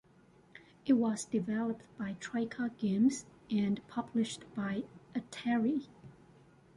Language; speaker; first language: English; non-native, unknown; Chinese